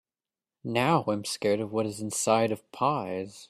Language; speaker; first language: English; native; English